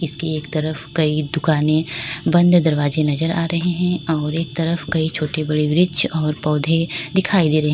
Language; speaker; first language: Hindi; native; Hindi